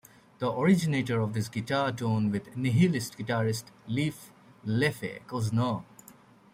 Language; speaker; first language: English; native; English